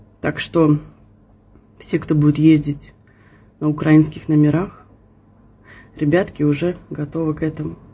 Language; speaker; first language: Russian; native; Russian